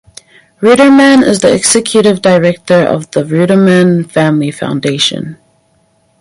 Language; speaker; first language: English; native; English